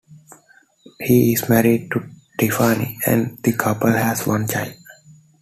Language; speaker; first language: English; non-native, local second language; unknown